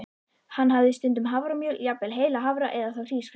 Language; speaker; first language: Icelandic; native; Icelandic